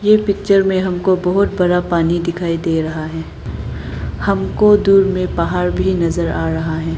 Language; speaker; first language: Hindi; non-native, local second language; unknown